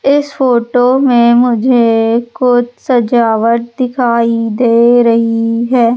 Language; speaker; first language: Hindi; native; Hindi